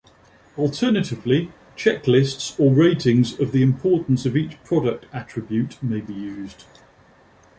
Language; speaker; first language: English; native; English